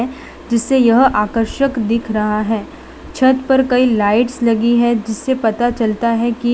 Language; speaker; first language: Hindi; non-native, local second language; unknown